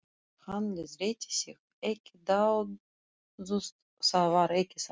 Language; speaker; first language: Icelandic; non-native, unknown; Russian